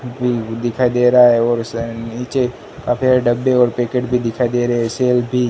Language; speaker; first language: Hindi; non-native, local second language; Gujarati